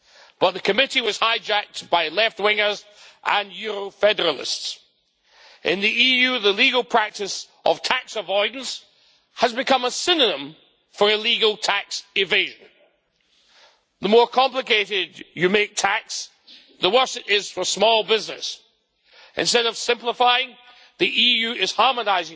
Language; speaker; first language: English; native; English